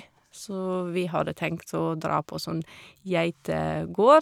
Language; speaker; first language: Norwegian; non-native, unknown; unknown